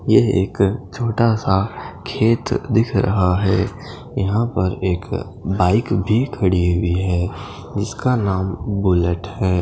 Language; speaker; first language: Hindi; non-native, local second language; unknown